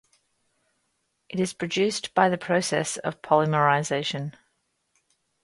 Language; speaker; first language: English; native; English